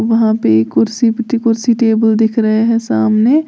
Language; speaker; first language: Hindi; native; Hindi